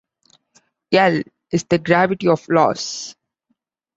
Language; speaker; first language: English; non-native, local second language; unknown